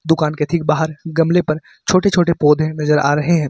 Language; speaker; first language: Hindi; native; Hindi